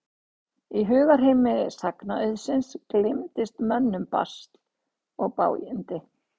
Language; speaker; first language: Icelandic; native; Icelandic